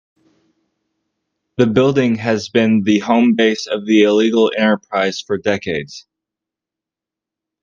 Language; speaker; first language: English; native; English